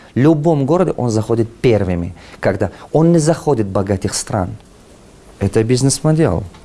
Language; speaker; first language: Russian; non-native, local second language; Tajik